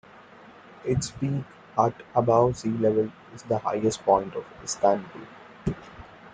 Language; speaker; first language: English; non-native, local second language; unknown